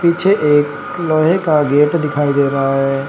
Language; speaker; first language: Hindi; native; Hindi